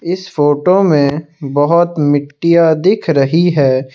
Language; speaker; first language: Hindi; non-native, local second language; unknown